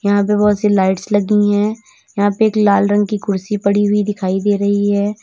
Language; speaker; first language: Hindi; native; Hindi